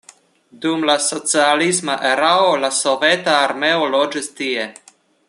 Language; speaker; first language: Esperanto; non-native, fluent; Russian